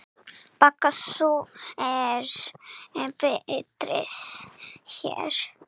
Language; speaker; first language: Icelandic; non-native, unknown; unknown